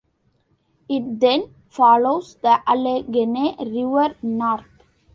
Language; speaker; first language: English; non-native, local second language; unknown